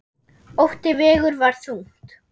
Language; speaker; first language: Icelandic; non-native, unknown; German